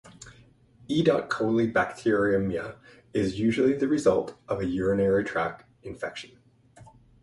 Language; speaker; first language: English; native; English